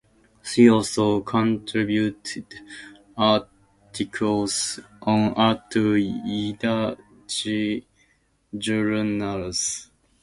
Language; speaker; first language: English; native; English